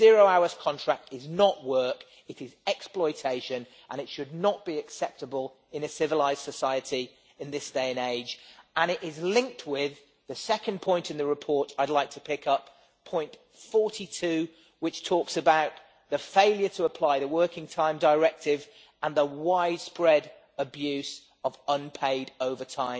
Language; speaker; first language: English; native; English